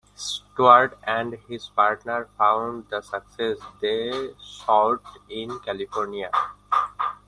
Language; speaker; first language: English; non-native, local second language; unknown